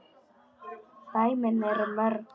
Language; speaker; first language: Icelandic; non-native, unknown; Polish